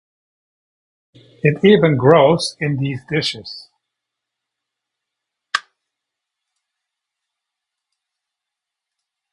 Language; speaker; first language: English; native; English